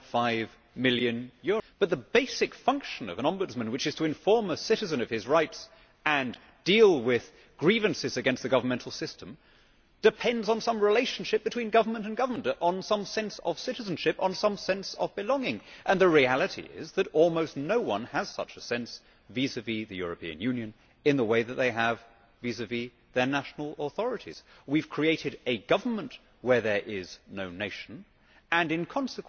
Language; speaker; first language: English; native; English